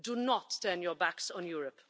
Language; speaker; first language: English; non-native, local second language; Maltese